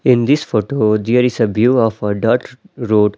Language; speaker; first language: English; non-native, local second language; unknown